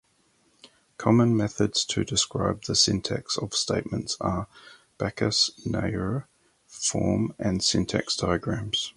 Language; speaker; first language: English; native; English